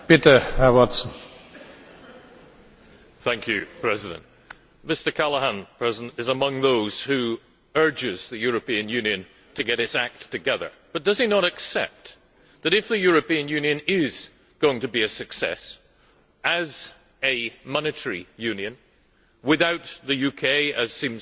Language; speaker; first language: English; native; English